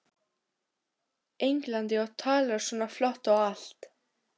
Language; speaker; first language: Icelandic; non-native, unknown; Albanian